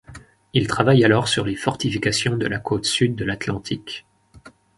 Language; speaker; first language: French; native; French